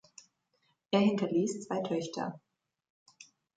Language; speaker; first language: German; native; German